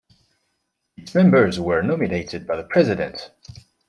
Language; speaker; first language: English; non-native, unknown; French